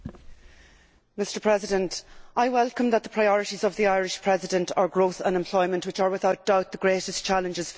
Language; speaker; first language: English; native; English